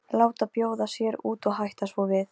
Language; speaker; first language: Icelandic; non-native, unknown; Polish